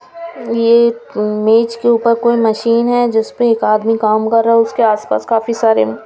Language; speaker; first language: Hindi; non-native, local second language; Punjabi